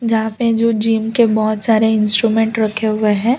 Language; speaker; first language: Hindi; non-native, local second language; Gujarati